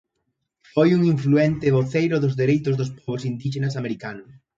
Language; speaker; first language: Galician; native; Galician